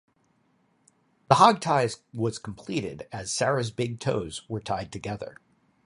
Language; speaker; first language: English; native; English